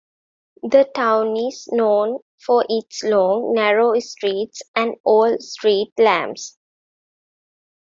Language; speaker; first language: English; non-native, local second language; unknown